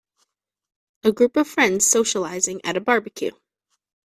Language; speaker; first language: English; native; English